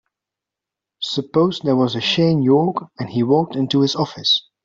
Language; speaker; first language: English; native; English